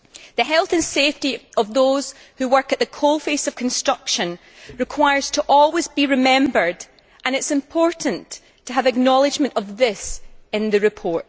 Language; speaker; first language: English; native; English